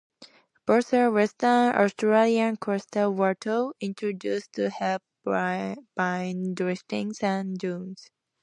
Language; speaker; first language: English; native; English